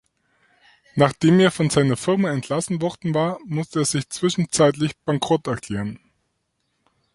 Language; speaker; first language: German; native; German